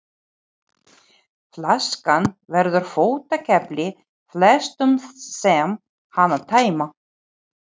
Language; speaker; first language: Icelandic; non-native, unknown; Ukrainian